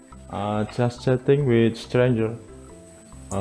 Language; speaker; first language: English; non-native, learner; Indonesian